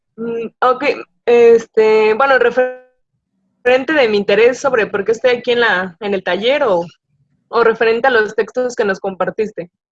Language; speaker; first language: Spanish; native; Spanish